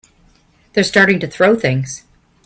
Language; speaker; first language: English; native; English